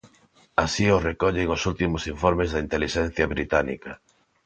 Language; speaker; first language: Galician; non-native, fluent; Spanish